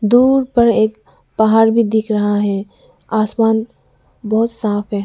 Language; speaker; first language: Hindi; non-native, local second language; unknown